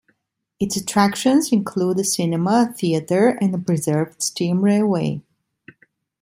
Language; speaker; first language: English; non-native, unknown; Italian